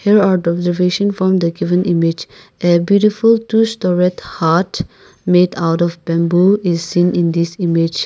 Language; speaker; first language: English; non-native, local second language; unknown